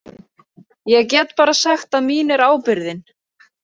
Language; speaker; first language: Icelandic; native; Icelandic